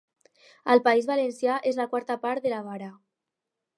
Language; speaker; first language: Catalan; non-native, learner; Spanish